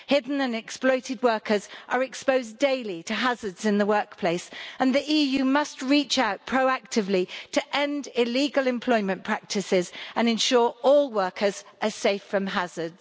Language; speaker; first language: English; native; English